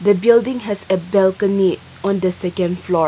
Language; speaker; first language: English; non-native, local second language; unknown